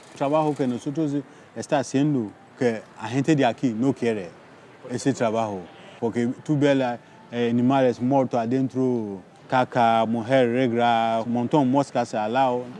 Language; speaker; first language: Spanish; non-native, learner; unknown